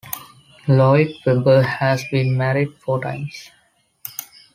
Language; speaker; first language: English; non-native, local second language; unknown